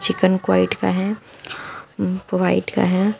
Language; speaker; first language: Hindi; native; Hindi